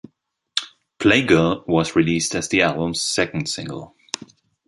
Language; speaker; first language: English; non-native, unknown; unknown